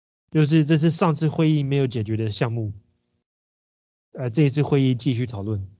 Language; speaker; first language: Chinese; native; Chinese